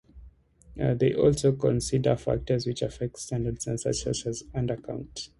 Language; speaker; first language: English; non-native, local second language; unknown